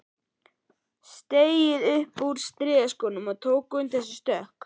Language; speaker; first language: Icelandic; native; Icelandic